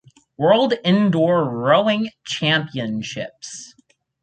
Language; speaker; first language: English; native; English